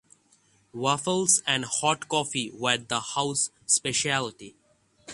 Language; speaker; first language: English; non-native, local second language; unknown